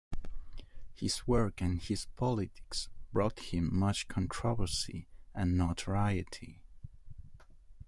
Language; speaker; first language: English; native; English